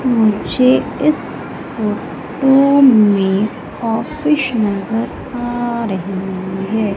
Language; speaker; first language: Hindi; native; Hindi